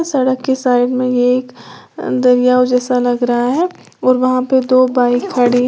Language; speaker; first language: Hindi; native; Hindi